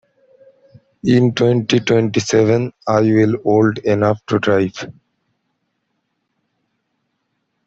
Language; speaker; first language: English; non-native, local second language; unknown